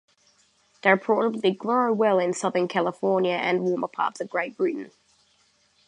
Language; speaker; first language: English; native; English